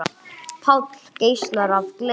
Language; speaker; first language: Icelandic; non-native, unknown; English